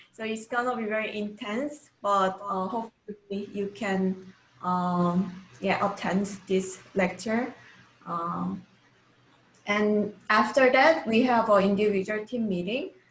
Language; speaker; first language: English; non-native, fluent; Korean